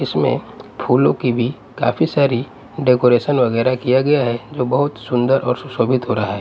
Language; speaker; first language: Hindi; non-native, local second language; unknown